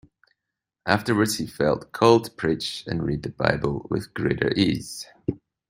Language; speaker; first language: English; native; English